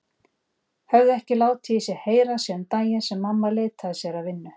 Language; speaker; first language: Icelandic; native; Icelandic